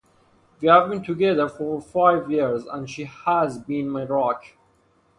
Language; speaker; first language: English; non-native, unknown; Persian